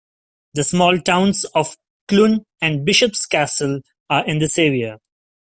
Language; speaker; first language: English; non-native, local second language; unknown